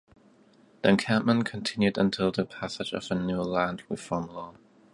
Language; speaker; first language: English; native; English